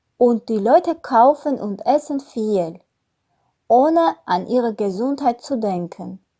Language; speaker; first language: German; non-native, learner; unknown